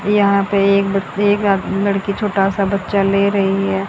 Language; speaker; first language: Hindi; native; Hindi